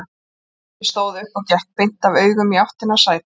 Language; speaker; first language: Icelandic; native; Icelandic